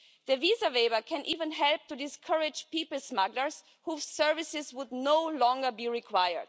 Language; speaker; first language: English; non-native, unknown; German